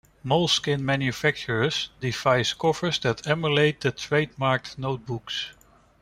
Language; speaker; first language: English; non-native, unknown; Dutch